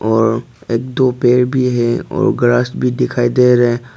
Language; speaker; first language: Hindi; early bilingual, other home language; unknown